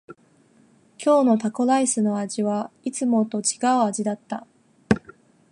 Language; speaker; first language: Japanese; non-native, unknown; Chinese